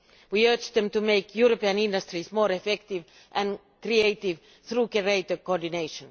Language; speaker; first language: English; non-native, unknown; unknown